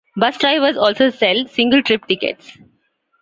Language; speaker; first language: English; non-native, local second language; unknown